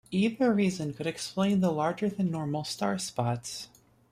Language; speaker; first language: English; native; English